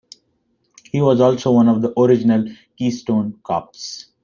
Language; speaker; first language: English; non-native, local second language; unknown